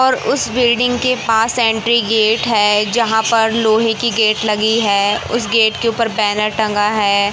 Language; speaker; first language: Hindi; native; Hindi